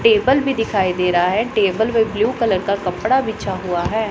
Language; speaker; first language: Hindi; non-native, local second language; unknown